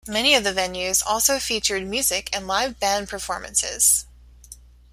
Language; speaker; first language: English; native; English